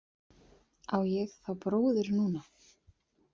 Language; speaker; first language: Icelandic; native; Icelandic